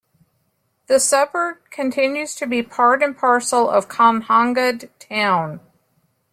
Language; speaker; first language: English; native; English